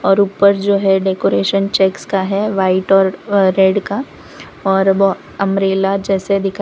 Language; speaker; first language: Hindi; non-native, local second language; Gujarati